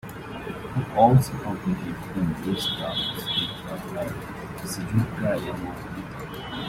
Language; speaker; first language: English; native; English